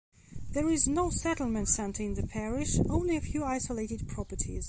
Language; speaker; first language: English; non-native, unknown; Belarusian